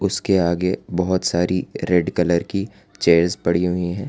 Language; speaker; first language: Hindi; non-native, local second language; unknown